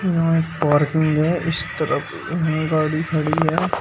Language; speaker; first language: Hindi; native; Hindi